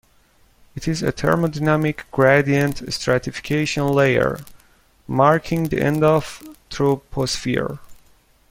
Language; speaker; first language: English; non-native, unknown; Persian